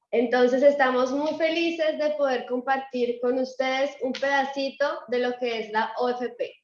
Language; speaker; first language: Spanish; native; Spanish